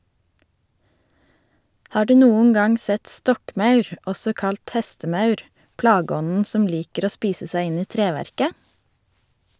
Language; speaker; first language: Norwegian; native; Norwegian